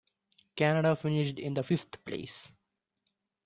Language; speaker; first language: English; non-native, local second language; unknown